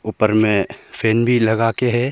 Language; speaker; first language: Hindi; early bilingual, other home language; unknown